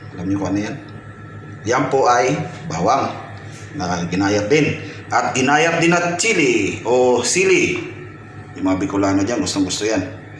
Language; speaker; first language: Filipino; non-native, local second language; Cebuano